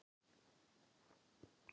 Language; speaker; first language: Icelandic; non-native, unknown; Thai